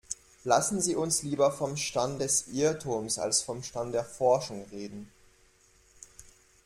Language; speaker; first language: German; non-native, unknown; French